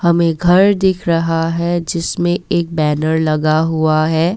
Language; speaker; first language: Hindi; non-native, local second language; Assamese